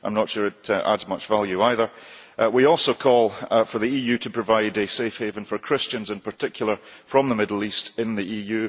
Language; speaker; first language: English; early bilingual, heritage; English